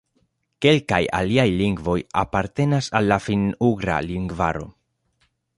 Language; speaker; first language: Esperanto; non-native, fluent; Spanish